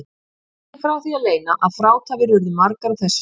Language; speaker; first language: Icelandic; native; Icelandic